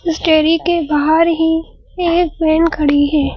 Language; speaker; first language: Hindi; native; Hindi